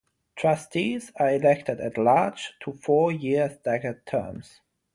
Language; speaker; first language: English; non-native, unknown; German